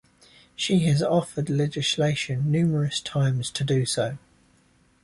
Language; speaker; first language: English; native; English